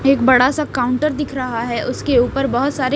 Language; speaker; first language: Hindi; non-native, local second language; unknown